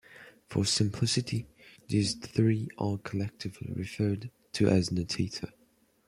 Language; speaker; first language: English; non-native, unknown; French